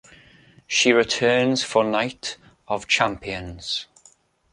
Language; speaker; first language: English; native; English